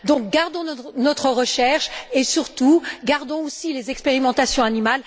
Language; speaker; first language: French; native; French